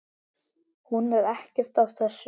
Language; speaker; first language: Icelandic; native; Icelandic